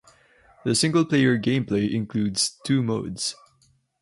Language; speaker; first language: English; non-native, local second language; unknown